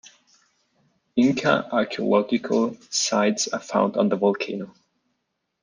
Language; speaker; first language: English; non-native, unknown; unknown